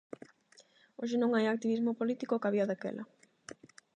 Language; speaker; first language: Galician; non-native, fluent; Spanish